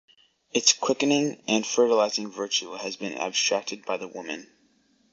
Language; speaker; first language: English; native; English